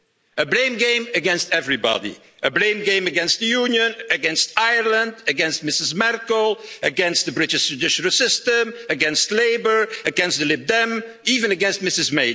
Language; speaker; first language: English; non-native, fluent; Dutch